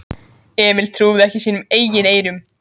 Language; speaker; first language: Icelandic; native; Icelandic